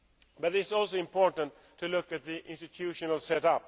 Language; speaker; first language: English; non-native, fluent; Swedish